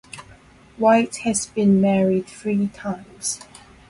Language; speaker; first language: English; non-native, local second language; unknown